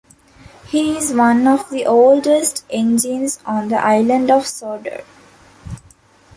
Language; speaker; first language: English; non-native, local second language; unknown